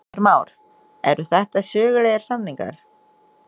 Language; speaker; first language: Icelandic; non-native, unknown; Indonesian